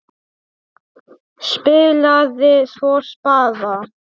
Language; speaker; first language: Icelandic; non-native, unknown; Polish